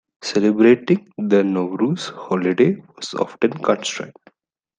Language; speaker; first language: English; non-native, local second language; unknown